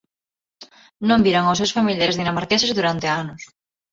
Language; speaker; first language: Galician; non-native, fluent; Spanish